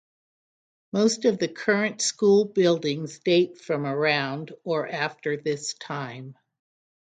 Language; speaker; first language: English; native; English